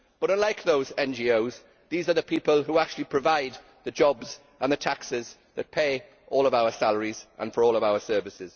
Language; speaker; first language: English; native; English